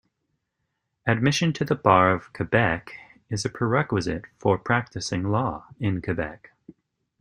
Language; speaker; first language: English; native; English